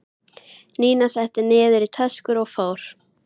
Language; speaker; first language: Icelandic; native; Icelandic